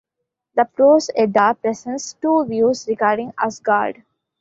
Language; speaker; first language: English; non-native, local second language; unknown